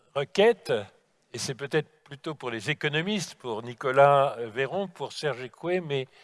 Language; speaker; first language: French; native; French